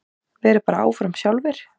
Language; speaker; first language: Icelandic; native; Icelandic